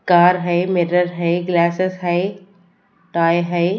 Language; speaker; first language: Hindi; non-native, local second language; Punjabi